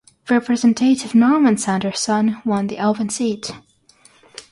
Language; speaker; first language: English; non-native, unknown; Russian